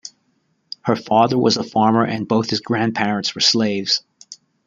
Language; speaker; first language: English; native; English